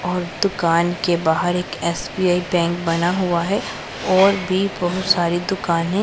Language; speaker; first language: Hindi; non-native, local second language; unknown